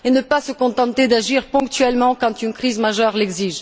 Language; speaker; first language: French; non-native, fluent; Bulgarian